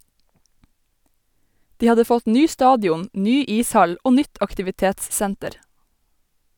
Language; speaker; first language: Norwegian; native; Norwegian